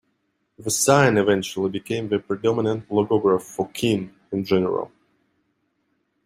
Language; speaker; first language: English; non-native, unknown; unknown